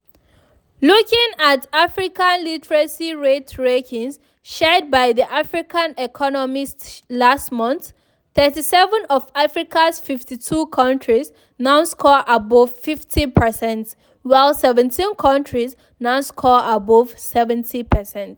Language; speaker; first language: English; non-native, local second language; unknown